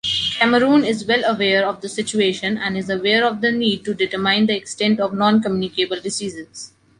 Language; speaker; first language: English; non-native, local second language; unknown